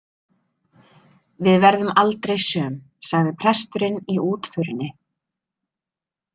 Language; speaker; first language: Icelandic; native; Icelandic